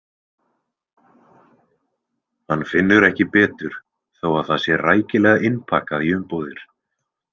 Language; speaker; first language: Icelandic; native; Icelandic